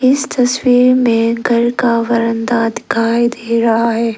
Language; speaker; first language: Hindi; non-native, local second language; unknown